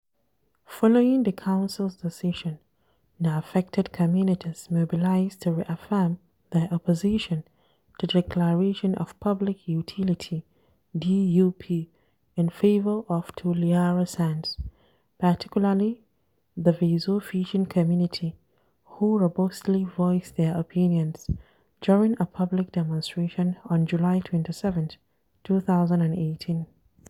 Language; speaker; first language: English; non-native, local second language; Hausa